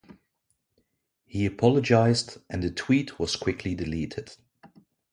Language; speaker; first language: English; non-native, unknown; Dutch